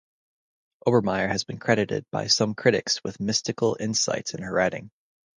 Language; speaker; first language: English; native; English